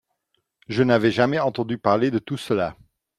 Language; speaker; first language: French; non-native, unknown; Dutch